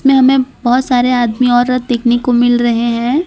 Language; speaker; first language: Hindi; non-native, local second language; Gujarati